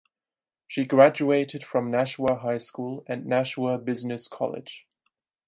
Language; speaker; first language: English; non-native, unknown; German